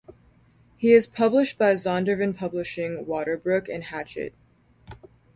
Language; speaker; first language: English; native; English